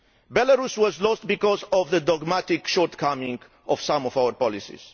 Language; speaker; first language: English; non-native, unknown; Romanian